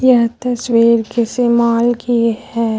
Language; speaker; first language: Hindi; native; Hindi